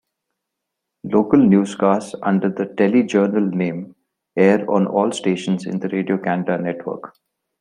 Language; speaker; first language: English; non-native, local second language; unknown